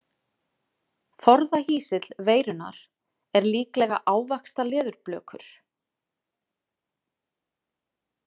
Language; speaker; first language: Icelandic; native; Icelandic